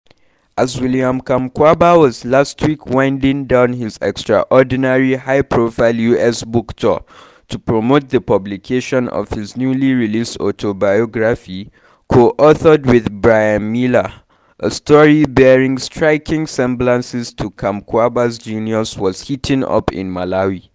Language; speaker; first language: English; non-native, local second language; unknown